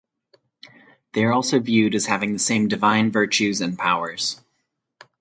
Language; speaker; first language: English; native; English